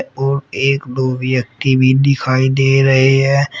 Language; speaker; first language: Hindi; native; Hindi